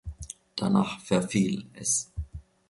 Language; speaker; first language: German; non-native, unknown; Finnish